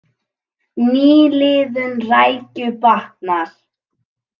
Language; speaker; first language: Icelandic; native; Icelandic